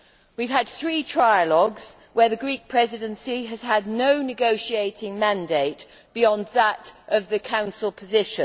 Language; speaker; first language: English; native; English